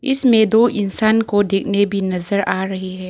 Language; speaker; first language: Hindi; non-native, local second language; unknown